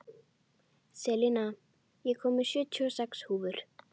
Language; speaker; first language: Icelandic; native; Icelandic